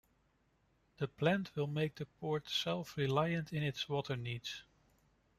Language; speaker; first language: English; non-native, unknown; Dutch